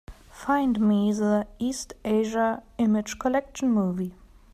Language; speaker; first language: English; non-native, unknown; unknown